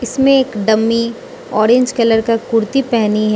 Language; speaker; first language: Hindi; non-native, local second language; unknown